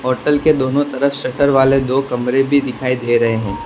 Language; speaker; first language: Hindi; non-native, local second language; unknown